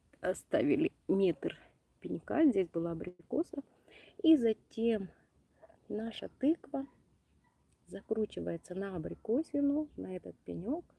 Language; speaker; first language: Russian; non-native, local second language; Ukrainian